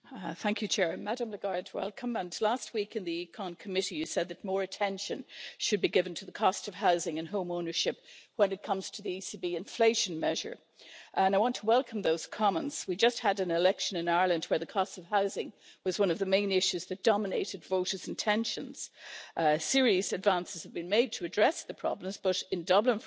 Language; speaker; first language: English; native; English